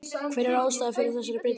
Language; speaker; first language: Icelandic; native; Icelandic